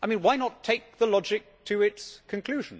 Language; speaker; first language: English; native; English